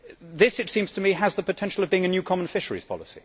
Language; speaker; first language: English; native; English